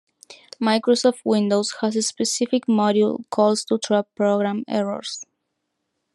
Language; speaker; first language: English; non-native, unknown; Spanish